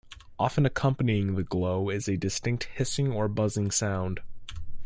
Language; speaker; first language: English; native; English